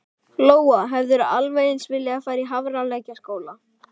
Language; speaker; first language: Icelandic; native; Icelandic